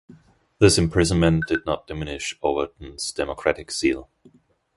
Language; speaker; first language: English; non-native, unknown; German